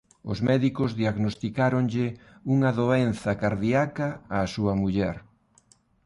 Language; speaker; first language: Galician; non-native, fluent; Spanish